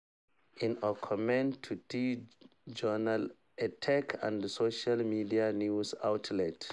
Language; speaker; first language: English; non-native, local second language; Hausa